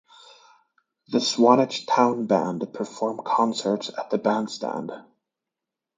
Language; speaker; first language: English; native; English